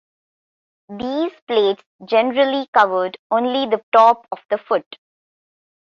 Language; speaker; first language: English; non-native, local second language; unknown